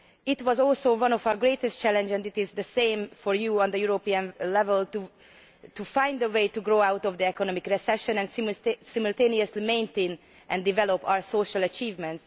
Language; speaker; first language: English; non-native, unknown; Hungarian